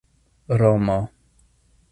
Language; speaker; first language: Esperanto; non-native, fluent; English